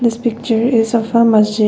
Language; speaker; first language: English; non-native, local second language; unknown